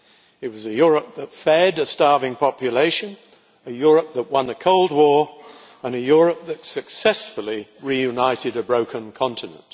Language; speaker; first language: English; native; English